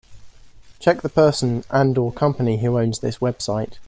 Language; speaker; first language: English; native; English